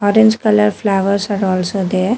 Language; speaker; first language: English; non-native, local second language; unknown